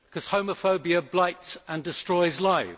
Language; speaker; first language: English; native; English